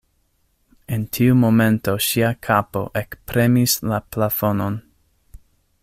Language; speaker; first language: Esperanto; non-native, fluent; English